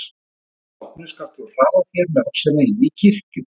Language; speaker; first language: Icelandic; native; Icelandic